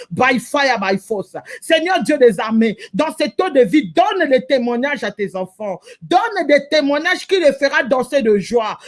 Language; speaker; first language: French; non-native, local second language; Lingala